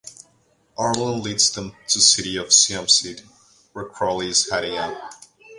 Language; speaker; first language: English; non-native, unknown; Spanish